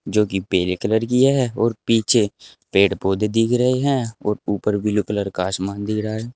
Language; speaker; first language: Hindi; native; Hindi